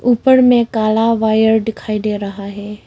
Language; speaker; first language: Hindi; early bilingual, other home language; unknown